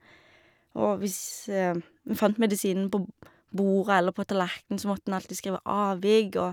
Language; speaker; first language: Norwegian; native; Norwegian